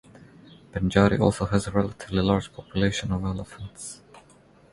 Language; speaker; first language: English; non-native, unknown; Croatian